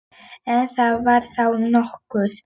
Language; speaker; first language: Icelandic; non-native, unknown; Polish